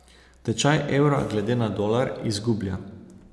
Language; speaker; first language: Slovenian; native; Slovenian